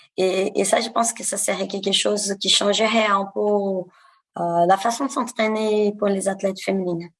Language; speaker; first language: French; non-native, fluent; Portuguese